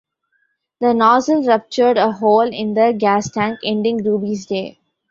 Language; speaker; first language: English; non-native, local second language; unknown